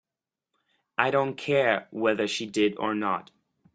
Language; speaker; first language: English; native; English